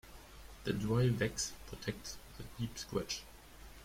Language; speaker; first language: English; non-native, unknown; German